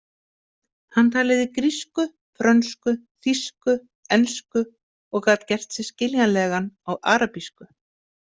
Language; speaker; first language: Icelandic; native; Icelandic